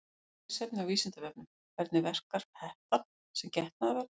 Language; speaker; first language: Icelandic; native; Icelandic